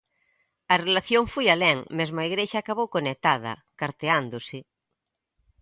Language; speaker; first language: Galician; native; Galician